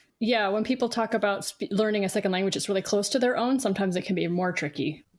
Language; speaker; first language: English; native; English